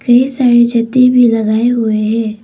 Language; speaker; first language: Hindi; non-native, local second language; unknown